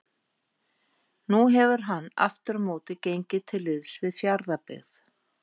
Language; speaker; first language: Icelandic; native; Icelandic